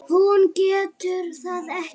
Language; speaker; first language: Icelandic; native; Icelandic